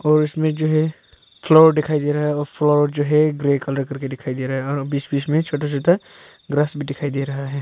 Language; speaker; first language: Hindi; non-native, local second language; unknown